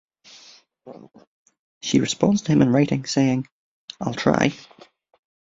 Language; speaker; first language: English; native; English